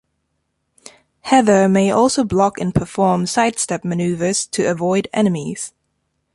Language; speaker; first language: English; non-native, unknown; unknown